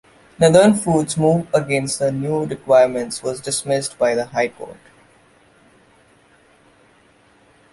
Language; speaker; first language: English; non-native, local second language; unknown